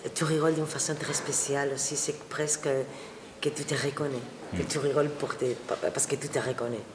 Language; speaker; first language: French; non-native, fluent; Spanish